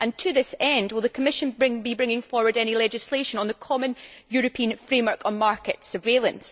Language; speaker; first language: English; native; English